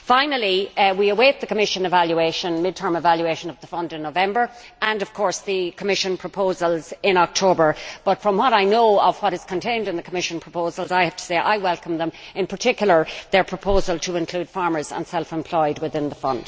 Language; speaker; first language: English; native; English